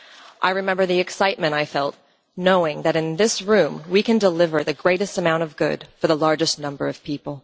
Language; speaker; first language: English; non-native, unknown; Dutch